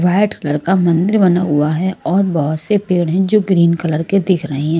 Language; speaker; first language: Hindi; non-native, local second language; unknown